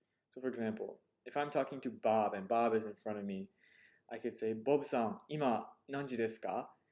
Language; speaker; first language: English; native; English